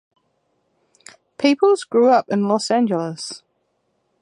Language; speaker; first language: English; native; English